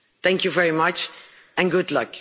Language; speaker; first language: English; non-native, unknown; Dutch